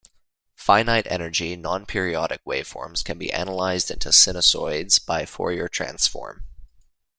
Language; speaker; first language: English; native; English